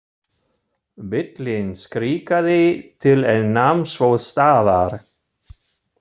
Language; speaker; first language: Icelandic; non-native, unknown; German